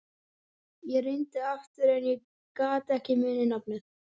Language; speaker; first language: Icelandic; native; Icelandic